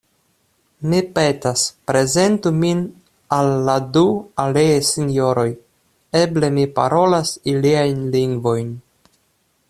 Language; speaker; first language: Esperanto; non-native, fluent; Russian